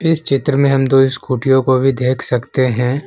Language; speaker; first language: Hindi; non-native, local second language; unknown